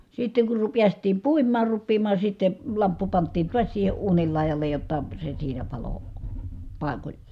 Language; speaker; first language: Finnish; native; Finnish